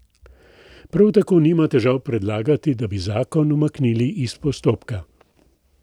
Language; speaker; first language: Slovenian; native; Slovenian